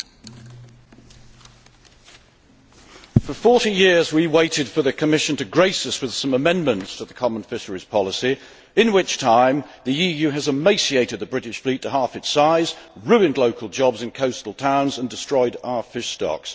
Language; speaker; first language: English; native; English